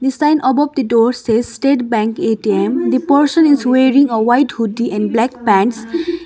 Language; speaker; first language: English; non-native, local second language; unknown